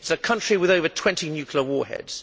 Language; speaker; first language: English; native; English